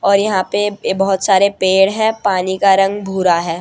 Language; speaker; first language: Hindi; non-native, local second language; Gujarati